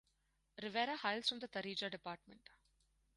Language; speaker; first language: English; non-native, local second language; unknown